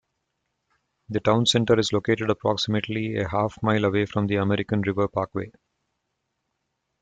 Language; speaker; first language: English; non-native, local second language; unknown